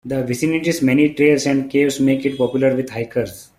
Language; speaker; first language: English; non-native, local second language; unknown